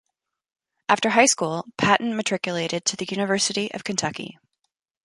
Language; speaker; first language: English; native; English